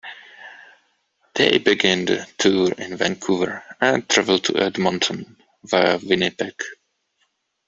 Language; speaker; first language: English; non-native, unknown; Czech